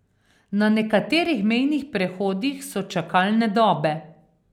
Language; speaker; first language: Slovenian; native; Slovenian